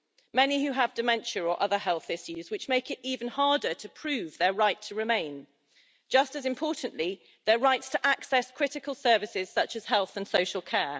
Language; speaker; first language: English; native; English